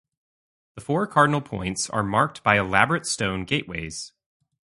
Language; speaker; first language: English; native; English